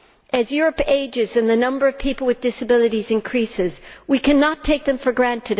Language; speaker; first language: English; native; English